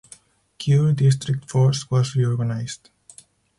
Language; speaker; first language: English; non-native, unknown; Spanish